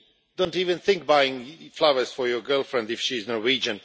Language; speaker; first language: English; non-native, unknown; Swedish